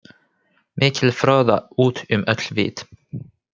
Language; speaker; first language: Icelandic; non-native, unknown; Finnish